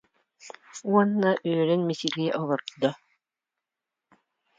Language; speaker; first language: Yakut; native; Yakut